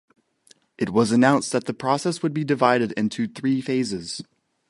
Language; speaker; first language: English; native; English